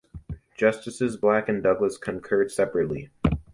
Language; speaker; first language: English; native; English